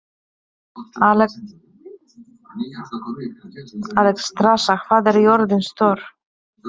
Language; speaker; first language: Icelandic; non-native, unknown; Polish